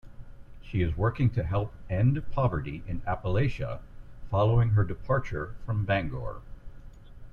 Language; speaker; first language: English; native; English